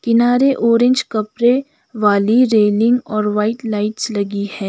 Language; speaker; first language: Hindi; non-native, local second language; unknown